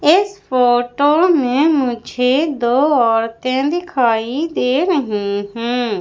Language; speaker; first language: Hindi; native; Hindi